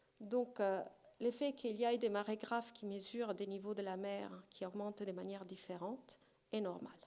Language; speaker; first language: French; non-native, fluent; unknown